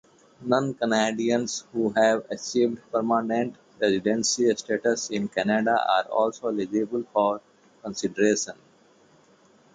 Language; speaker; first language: English; non-native, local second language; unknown